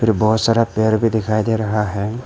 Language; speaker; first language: Hindi; non-native, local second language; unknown